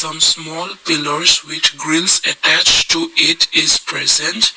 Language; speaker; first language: English; non-native, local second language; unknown